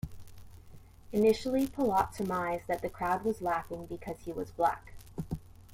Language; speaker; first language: English; native; English